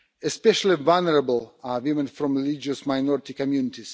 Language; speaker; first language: English; non-native, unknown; Russian